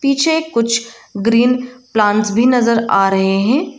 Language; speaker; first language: Hindi; non-native, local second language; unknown